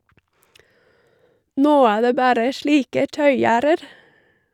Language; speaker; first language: Norwegian; non-native, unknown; English